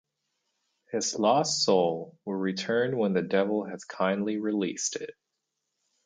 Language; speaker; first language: English; native; English